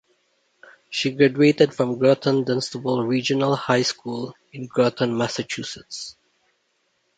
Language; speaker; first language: English; non-native, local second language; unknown